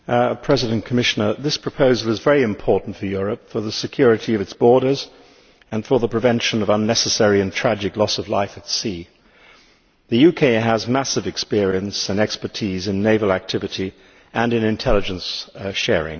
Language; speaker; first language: English; native; English